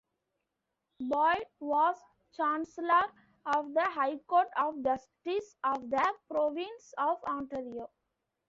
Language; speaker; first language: English; non-native, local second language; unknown